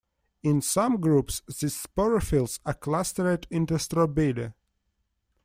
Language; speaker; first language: English; non-native, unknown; Russian